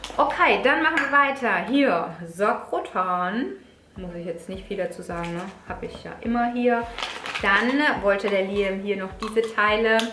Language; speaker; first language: German; early bilingual, other home language; Italian